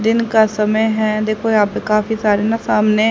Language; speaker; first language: Hindi; native; Hindi